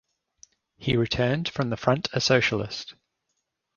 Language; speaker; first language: English; native; English